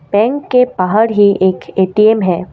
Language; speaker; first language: Hindi; non-native, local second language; Assamese